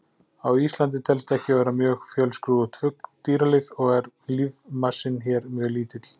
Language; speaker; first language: Icelandic; native; Icelandic